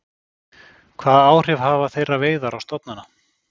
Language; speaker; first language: Icelandic; native; Icelandic